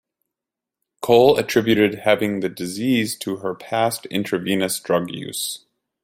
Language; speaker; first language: English; native; English